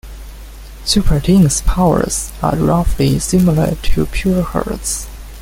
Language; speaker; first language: English; non-native, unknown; Chinese